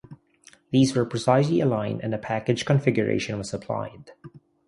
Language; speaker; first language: English; non-native, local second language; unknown